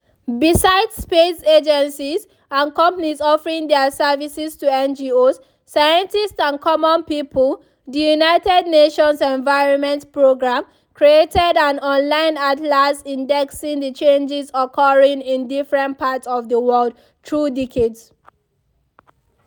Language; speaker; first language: English; non-native, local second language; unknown